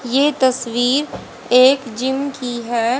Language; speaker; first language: Hindi; native; Hindi